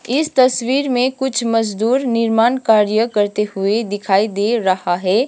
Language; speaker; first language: Hindi; non-native, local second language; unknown